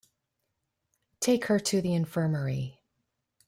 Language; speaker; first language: English; native; English